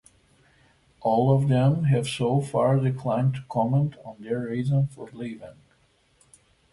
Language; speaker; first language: English; non-native, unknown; Bulgarian